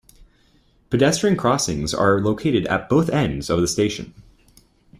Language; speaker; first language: English; native; English